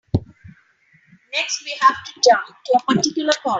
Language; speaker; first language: English; non-native, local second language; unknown